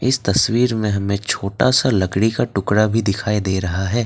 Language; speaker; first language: Hindi; non-native, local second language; Assamese